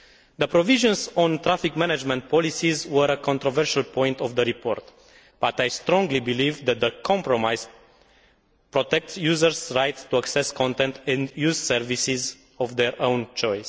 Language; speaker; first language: English; non-native, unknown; Romanian